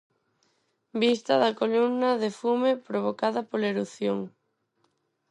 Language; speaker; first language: Galician; non-native, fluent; Spanish